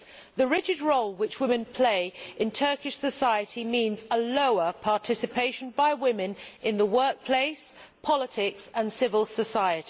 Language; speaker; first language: English; native; English